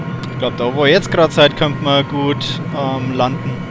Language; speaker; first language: German; native; German